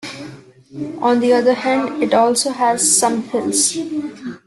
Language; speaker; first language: English; non-native, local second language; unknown